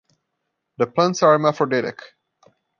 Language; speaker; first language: English; non-native, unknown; Portuguese